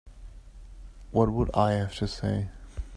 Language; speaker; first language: English; non-native, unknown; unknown